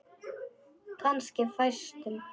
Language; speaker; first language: Icelandic; non-native, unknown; Polish